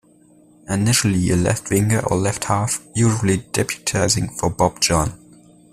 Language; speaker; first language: English; non-native, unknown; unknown